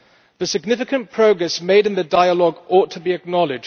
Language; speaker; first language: English; non-native, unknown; German